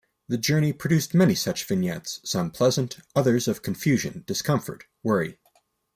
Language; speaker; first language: English; native; English